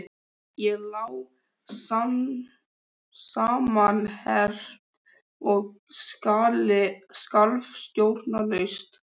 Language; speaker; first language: Icelandic; native; Icelandic